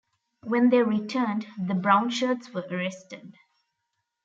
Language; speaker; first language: English; non-native, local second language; Tamil